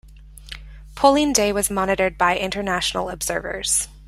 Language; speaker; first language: English; native; English